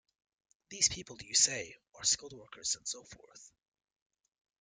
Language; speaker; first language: English; native; English